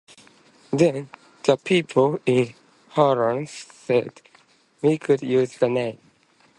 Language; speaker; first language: English; non-native, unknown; Japanese